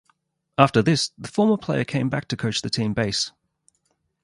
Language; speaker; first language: English; native; English